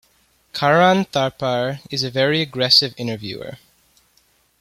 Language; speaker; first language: English; native; English